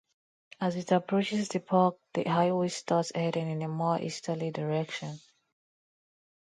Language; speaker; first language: English; non-native, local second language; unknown